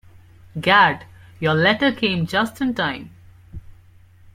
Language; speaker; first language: English; non-native, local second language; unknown